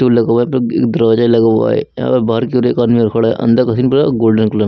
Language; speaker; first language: Hindi; native; Hindi